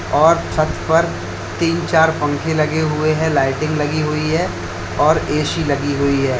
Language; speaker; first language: Hindi; native; Hindi